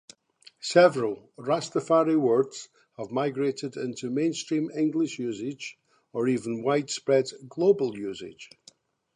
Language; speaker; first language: English; native; English